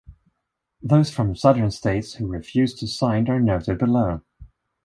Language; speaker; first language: English; non-native, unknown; Swedish